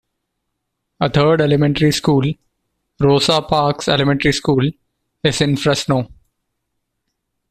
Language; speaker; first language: English; non-native, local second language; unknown